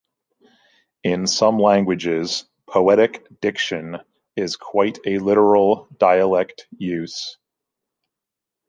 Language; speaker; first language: English; native; English